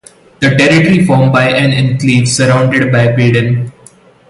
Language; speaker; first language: English; non-native, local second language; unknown